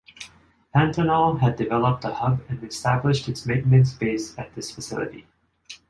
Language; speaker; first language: English; non-native, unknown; Japanese